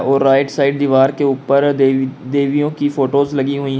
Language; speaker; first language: Hindi; native; Hindi